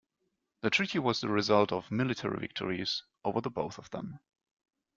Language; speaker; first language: English; non-native, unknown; German